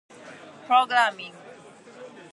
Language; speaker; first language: English; non-native, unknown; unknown